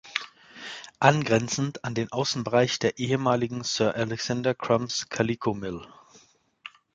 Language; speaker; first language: German; native; German